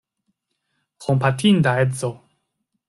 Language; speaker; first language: Esperanto; non-native, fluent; Chinese